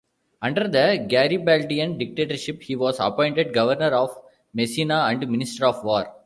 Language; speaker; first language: English; non-native, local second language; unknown